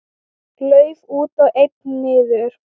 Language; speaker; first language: Icelandic; non-native, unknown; Thai